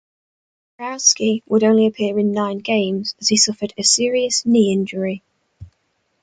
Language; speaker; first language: English; native; English